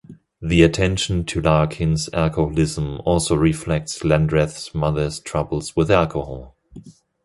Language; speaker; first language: English; non-native, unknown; German